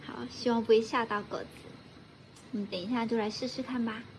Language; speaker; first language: Chinese; native; Chinese